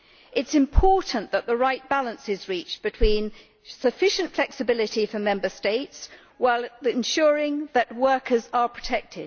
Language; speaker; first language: English; native; English